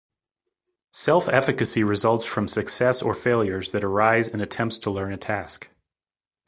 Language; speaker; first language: English; native; English